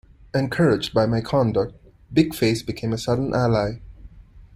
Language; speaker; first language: English; non-native, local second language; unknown